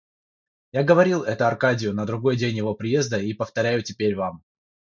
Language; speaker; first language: Russian; non-native, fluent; Georgian